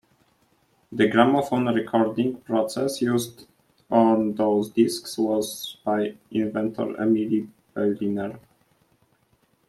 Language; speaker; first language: English; non-native, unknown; Polish